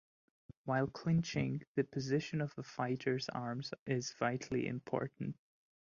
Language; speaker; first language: English; non-native, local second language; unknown